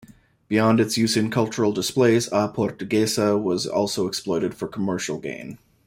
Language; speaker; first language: English; native; English